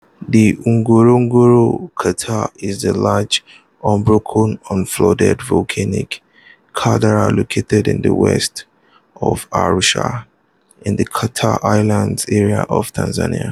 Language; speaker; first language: English; non-native, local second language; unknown